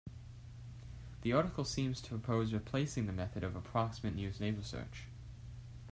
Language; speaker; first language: English; native; English